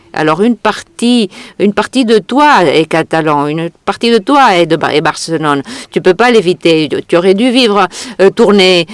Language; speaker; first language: French; non-native, fluent; Catalan